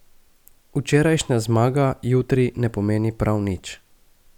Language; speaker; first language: Slovenian; native; Slovenian